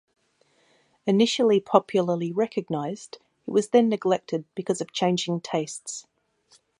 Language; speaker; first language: English; native; English